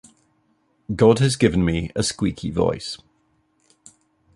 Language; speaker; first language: English; native; English